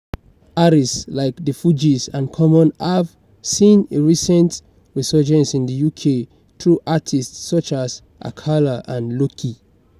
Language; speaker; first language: English; non-native, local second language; Yoruba